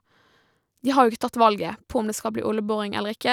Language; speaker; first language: Norwegian; native; Norwegian